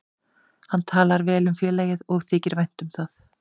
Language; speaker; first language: Icelandic; native; Icelandic